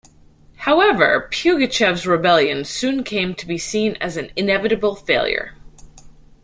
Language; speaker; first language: English; native; English